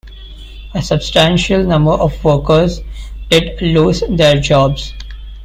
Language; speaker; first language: English; non-native, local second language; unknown